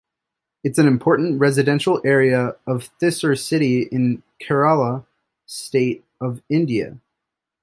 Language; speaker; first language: English; native; English